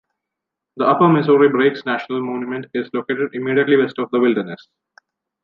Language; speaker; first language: English; non-native, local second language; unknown